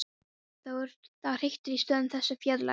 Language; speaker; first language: Icelandic; non-native, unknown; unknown